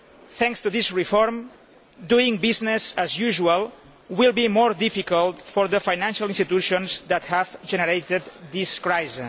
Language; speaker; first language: English; non-native, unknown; Catalan